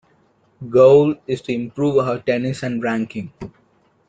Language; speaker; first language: English; non-native, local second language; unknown